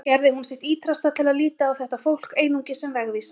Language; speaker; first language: Icelandic; native; Icelandic